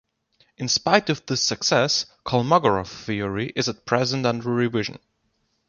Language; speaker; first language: English; non-native, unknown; German